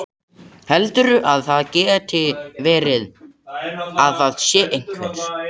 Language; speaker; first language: Icelandic; non-native, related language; Swedish